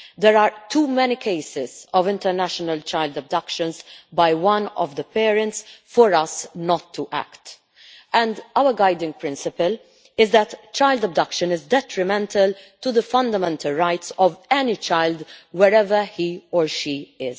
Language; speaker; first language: English; non-native, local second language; Maltese